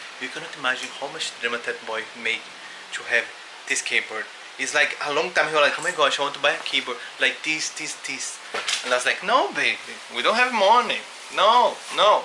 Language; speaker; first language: English; non-native, learner; Portuguese